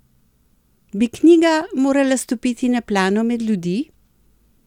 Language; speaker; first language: Slovenian; native; Slovenian